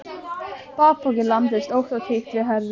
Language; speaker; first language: Icelandic; native; Icelandic